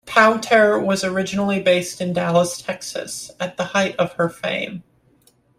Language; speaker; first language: English; native; English